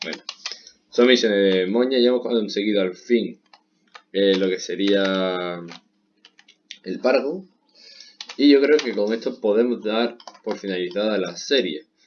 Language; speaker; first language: Spanish; native; Spanish